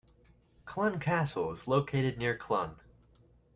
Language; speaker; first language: English; native; English